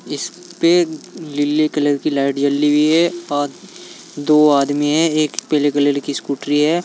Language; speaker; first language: Hindi; native; Hindi